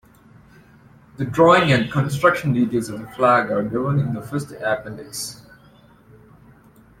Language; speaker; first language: English; native; English